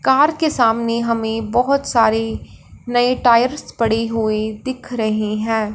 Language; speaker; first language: Hindi; non-native, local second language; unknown